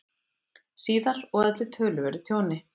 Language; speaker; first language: Icelandic; native; Icelandic